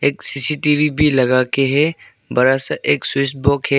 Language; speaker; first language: Hindi; non-native, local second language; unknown